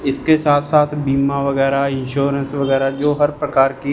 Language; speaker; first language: Hindi; non-native, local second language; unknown